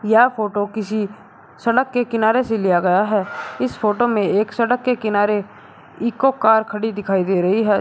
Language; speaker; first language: Hindi; native; Hindi